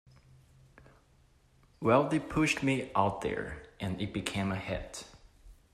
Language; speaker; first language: English; non-native, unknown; Chinese